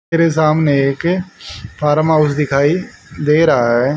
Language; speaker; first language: Hindi; native; Hindi